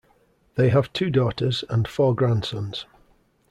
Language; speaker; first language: English; native; English